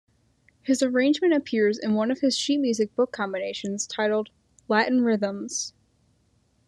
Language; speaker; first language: English; native; English